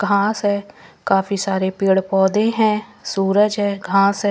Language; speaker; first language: Hindi; non-native, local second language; Punjabi